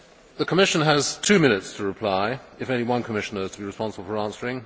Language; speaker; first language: English; native; English